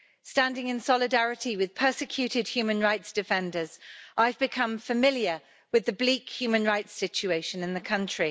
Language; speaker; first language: English; native; English